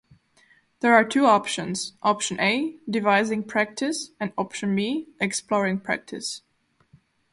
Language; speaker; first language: English; non-native, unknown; Slovak